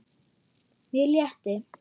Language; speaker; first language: Icelandic; non-native, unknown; German